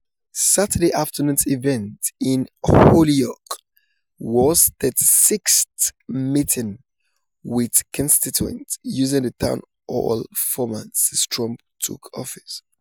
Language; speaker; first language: English; non-native, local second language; Yoruba